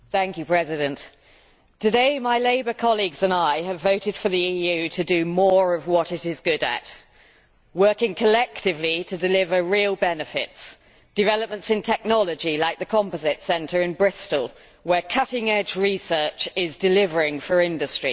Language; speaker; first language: English; native; English